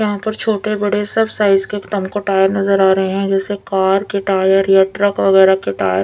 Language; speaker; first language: Hindi; non-native, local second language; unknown